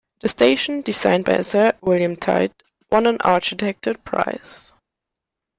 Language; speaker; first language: English; non-native, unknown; German